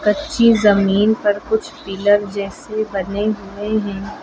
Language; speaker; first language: Hindi; native; Hindi